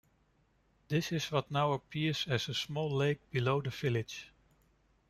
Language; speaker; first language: English; non-native, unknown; Dutch